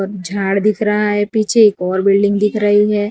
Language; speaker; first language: Hindi; non-native, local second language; Gujarati